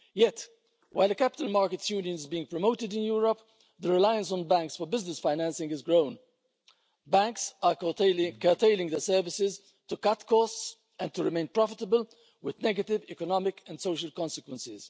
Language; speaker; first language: English; non-native, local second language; Maltese